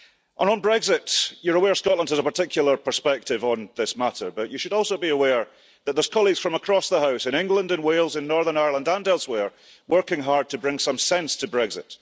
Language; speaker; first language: English; early bilingual, heritage; English